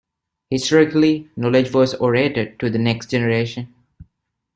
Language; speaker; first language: English; non-native, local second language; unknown